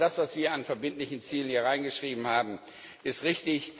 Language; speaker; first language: German; non-native, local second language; Luxembourgish